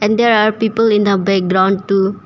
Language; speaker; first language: English; non-native, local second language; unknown